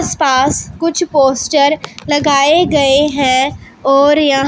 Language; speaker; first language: Hindi; non-native, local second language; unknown